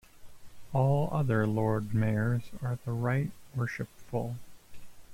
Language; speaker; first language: English; native; English